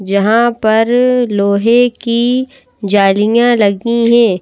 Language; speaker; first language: Hindi; native; Hindi